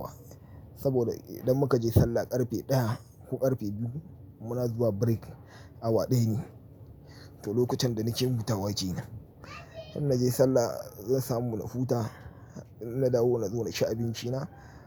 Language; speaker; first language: Hausa; native; Hausa